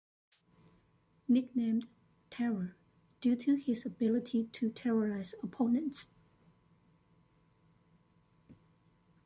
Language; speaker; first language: English; non-native, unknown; Chinese